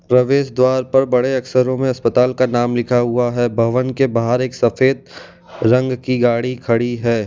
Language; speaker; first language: Hindi; non-native, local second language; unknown